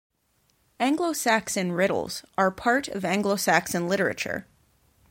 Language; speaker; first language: English; native; English